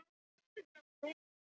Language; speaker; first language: Icelandic; non-native, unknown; English